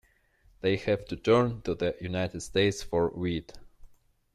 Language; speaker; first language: English; non-native, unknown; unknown